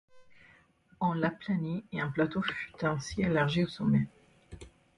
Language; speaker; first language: French; non-native, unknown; Italian